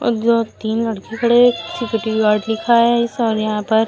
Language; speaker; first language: Hindi; native; Hindi